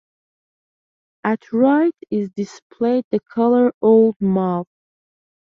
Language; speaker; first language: English; non-native, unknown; Persian